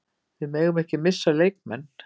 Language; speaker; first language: Icelandic; native; Icelandic